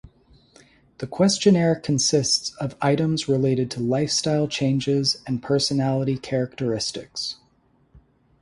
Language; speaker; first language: English; native; English